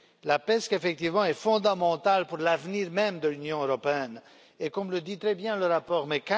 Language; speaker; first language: French; non-native, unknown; Romanian